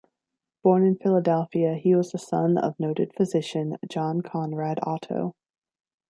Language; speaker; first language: English; native; English